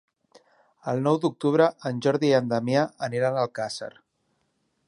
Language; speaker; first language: Catalan; native; Catalan